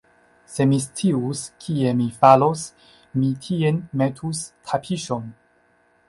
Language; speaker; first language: Esperanto; non-native, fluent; Chinese